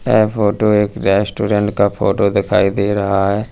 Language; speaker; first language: Hindi; native; Hindi